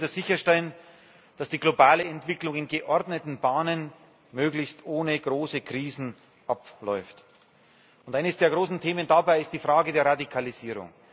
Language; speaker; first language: German; native; German